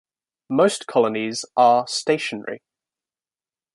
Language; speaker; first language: English; native; English